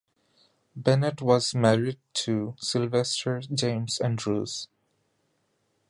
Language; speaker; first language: English; non-native, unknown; Bangla